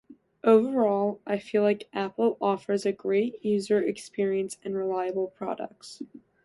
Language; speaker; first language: English; native; English